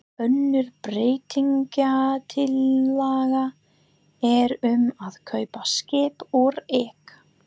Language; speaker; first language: Icelandic; non-native, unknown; English